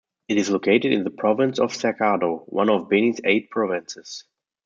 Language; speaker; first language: English; non-native, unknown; German